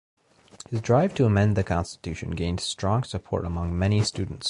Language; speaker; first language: English; native; English